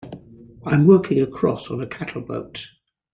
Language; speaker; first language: English; native; English